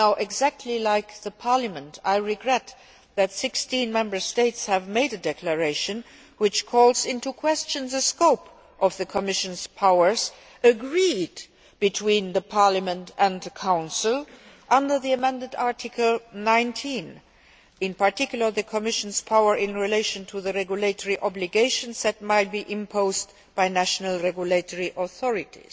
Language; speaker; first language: English; non-native, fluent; Luxembourgish